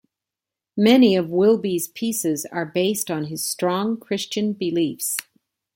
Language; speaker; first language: English; native; English